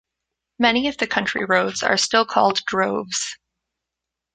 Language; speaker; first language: English; native; English